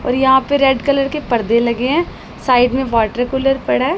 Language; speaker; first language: Hindi; non-native, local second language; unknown